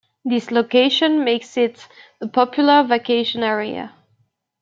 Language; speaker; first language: English; native; English